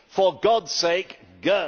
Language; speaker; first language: English; native; English